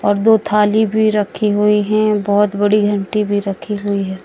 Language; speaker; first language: Hindi; native; Hindi